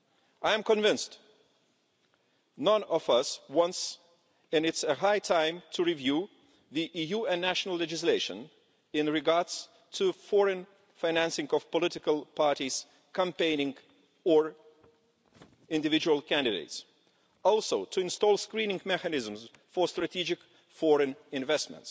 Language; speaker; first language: English; non-native, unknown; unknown